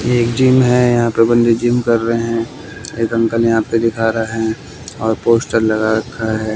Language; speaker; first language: Hindi; native; Hindi